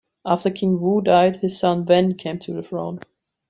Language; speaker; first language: English; non-native, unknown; German